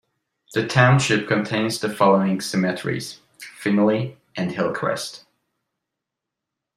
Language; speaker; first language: English; non-native, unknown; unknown